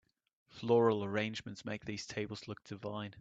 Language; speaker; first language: English; native; English